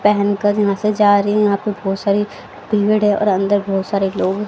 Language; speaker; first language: Hindi; native; Hindi